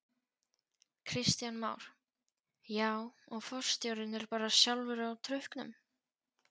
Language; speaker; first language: Icelandic; non-native, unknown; Polish